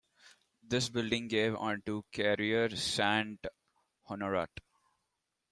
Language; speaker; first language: English; non-native, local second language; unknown